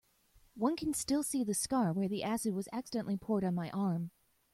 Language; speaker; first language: English; native; English